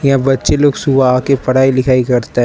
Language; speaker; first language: Hindi; non-native, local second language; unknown